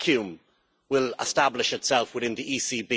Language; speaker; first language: English; native; English